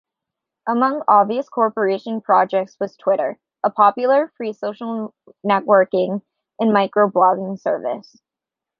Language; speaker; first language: English; native; English